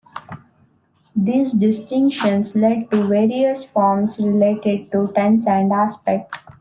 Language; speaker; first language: English; non-native, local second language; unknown